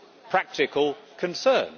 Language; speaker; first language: English; native; English